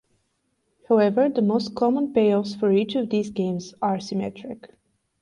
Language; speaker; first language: English; non-native, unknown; Bulgarian